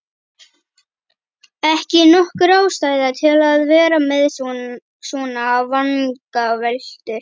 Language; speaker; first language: Icelandic; native; Icelandic